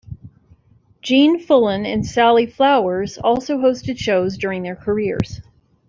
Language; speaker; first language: English; native; English